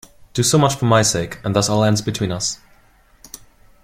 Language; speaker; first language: English; non-native, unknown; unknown